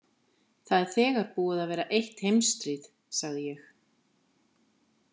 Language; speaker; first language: Icelandic; native; Icelandic